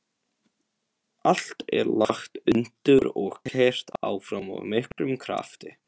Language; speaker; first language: Icelandic; non-native, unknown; Polish